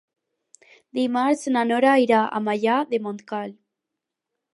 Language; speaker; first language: Catalan; non-native, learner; Spanish